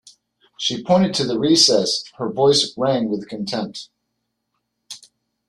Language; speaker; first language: English; native; English